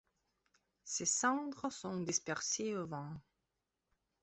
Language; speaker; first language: French; non-native, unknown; Belarusian